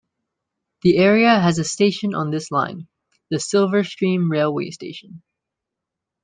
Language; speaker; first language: English; native; English